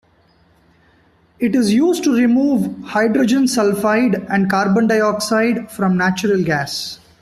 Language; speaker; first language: English; non-native, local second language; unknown